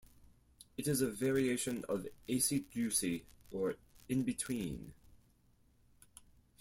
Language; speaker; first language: English; non-native, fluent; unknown